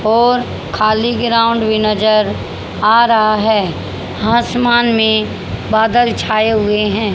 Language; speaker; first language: Hindi; native; Hindi